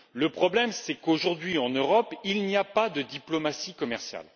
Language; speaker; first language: French; native; French